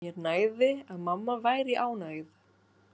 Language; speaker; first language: Icelandic; non-native, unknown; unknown